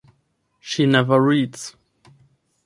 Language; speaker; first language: English; non-native, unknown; German